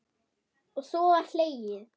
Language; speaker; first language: Icelandic; non-native, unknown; German